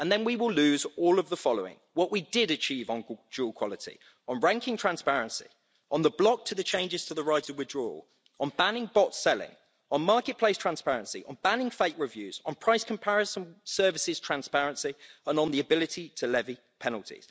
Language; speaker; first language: English; native; English